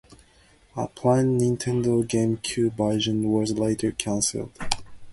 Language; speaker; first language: English; non-native, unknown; Japanese